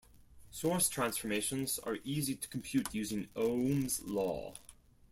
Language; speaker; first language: English; non-native, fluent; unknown